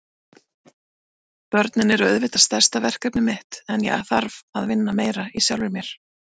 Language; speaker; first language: Icelandic; native; Icelandic